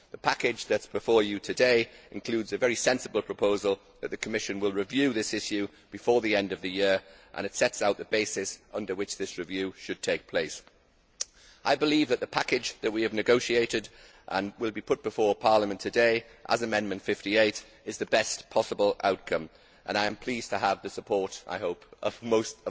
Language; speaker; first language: English; native; English